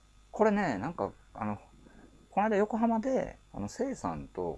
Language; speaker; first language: Japanese; native; Japanese